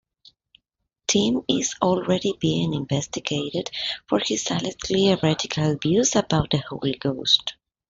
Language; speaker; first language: English; non-native, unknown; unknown